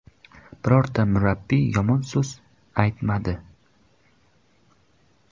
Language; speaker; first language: Uzbek; native; Uzbek